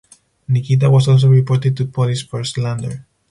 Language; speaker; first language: English; non-native, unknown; Spanish